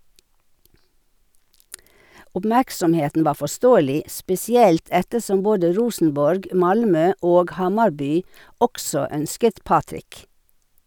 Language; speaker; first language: Norwegian; native; Norwegian